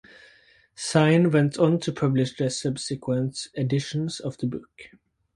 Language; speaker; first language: English; native; English